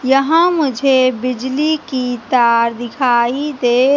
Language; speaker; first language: Hindi; native; Hindi